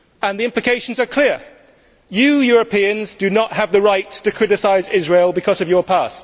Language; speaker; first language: English; native; English